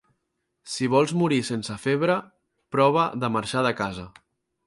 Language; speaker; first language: Catalan; native; Catalan